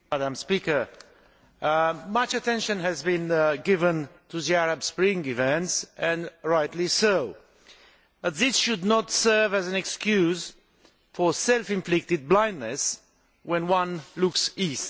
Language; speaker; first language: English; non-native, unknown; Romanian